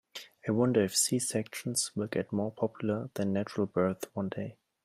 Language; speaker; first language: English; non-native, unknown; German